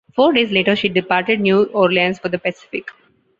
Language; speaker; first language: English; non-native, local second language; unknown